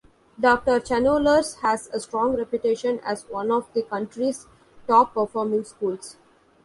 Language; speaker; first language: English; non-native, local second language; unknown